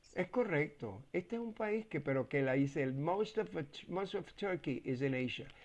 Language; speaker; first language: Spanish; native; Spanish